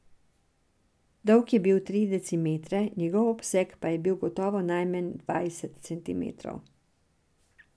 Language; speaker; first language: Slovenian; non-native, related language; Serbian